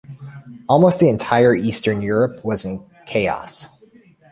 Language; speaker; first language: English; native; English